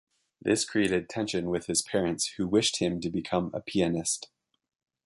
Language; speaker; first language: English; native; English